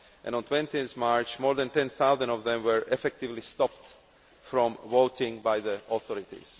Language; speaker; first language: English; non-native, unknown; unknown